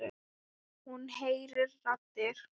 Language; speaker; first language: Icelandic; non-native, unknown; Thai